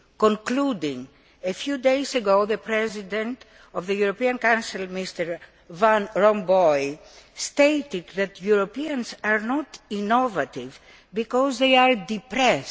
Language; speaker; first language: English; non-native, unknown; Greek